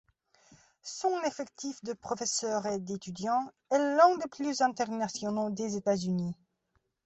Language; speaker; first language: French; non-native, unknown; Belarusian